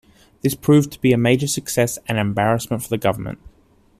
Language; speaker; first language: English; native; English